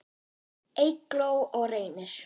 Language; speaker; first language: Icelandic; non-native, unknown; German